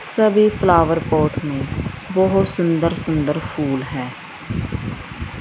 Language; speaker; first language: Hindi; non-native, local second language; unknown